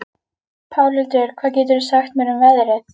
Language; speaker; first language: Icelandic; native; Icelandic